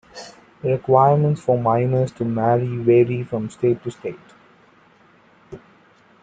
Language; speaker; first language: English; non-native, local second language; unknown